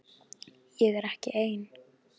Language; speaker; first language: Icelandic; native; Icelandic